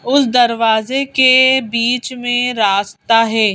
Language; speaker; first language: Hindi; native; Hindi